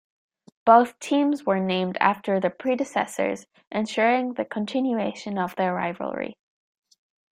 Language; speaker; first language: English; native; English